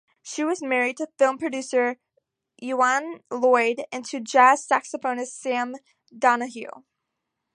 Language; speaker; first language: English; native; English